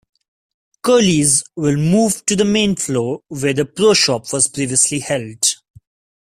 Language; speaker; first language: English; non-native, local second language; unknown